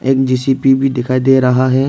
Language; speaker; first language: Hindi; non-native, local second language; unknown